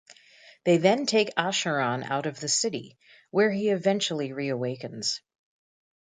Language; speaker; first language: English; native; English